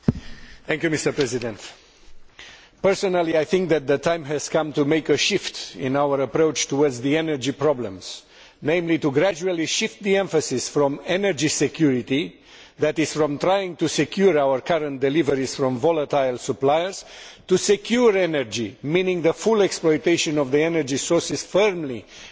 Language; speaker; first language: English; non-native, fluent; Romanian